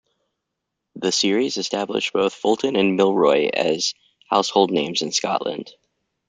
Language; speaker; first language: English; native; English